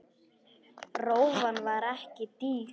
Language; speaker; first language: Icelandic; non-native, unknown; Polish